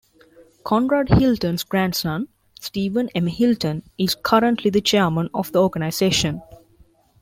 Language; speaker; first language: English; non-native, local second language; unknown